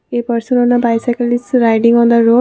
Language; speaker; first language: English; non-native, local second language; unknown